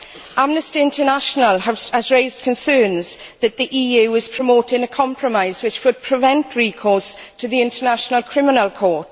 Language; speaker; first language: English; native; English